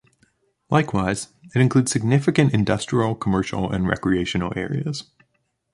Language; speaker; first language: English; native; English